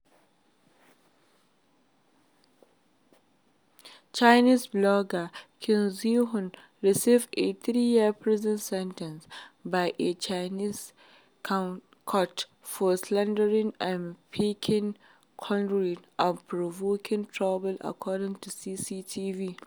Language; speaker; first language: English; non-native, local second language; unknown